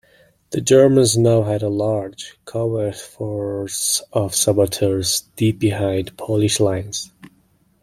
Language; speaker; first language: English; non-native, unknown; Mongolian